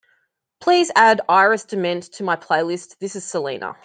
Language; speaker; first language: English; native; English